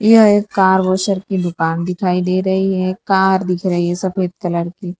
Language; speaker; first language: Hindi; non-native, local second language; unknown